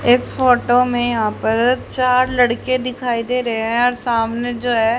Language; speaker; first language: Hindi; native; Hindi